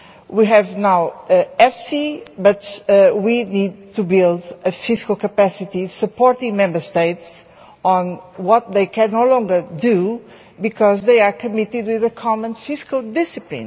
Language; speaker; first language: English; non-native, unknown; Portuguese